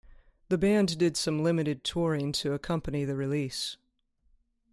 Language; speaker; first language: English; native; English